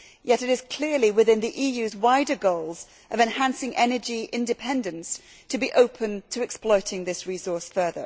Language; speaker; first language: English; native; English